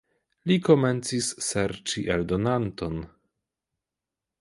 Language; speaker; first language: Esperanto; non-native, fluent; Polish